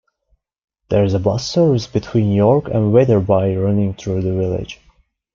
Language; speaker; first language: English; non-native, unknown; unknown